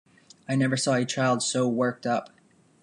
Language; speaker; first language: English; native; English